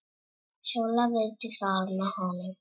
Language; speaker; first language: Icelandic; non-native, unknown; Czech